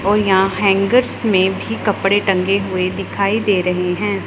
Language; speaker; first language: Hindi; non-native, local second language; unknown